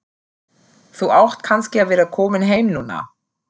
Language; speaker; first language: Icelandic; non-native, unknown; German